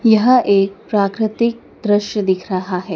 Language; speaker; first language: Hindi; native; Hindi